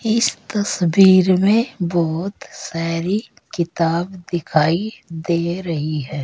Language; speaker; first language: Hindi; native; Hindi